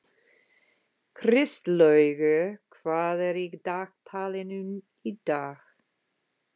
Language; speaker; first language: Icelandic; non-native, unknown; English